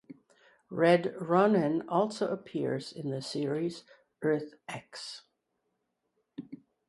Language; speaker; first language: English; native; English